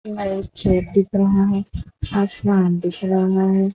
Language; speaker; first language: Hindi; non-native, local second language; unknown